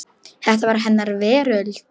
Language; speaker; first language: Icelandic; non-native, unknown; Polish